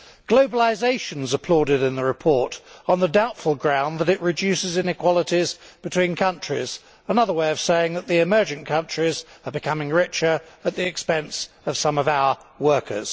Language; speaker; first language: English; native; English